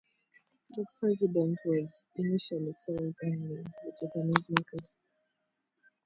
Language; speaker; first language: English; native; English